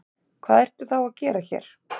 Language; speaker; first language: Icelandic; native; Icelandic